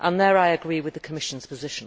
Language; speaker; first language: English; native; English